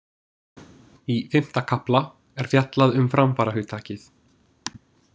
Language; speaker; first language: Icelandic; non-native, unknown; English